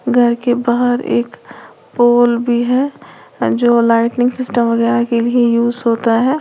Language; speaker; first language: Hindi; native; Hindi